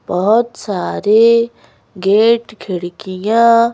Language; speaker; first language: Hindi; native; Hindi